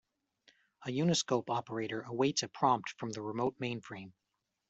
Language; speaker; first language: English; native; English